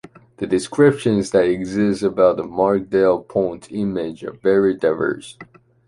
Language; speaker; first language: English; non-native, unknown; Chinese